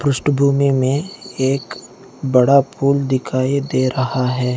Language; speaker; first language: Hindi; non-native, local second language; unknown